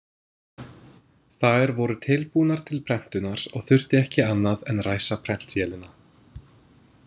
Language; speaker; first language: Icelandic; non-native, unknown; English